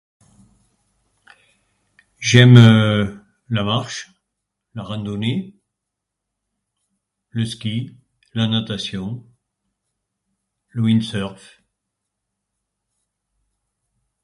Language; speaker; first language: French; native; French